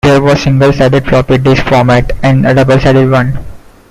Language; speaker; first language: English; non-native, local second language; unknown